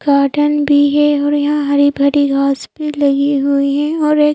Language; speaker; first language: Hindi; native; Hindi